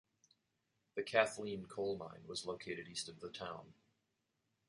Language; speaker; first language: English; native; English